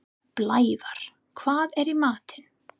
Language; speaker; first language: Icelandic; non-native, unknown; English